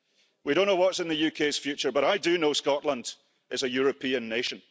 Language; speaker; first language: English; early bilingual, heritage; English